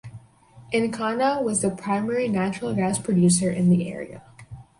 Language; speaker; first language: English; native; English